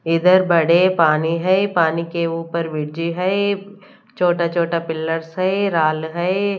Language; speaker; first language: Hindi; non-native, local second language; Punjabi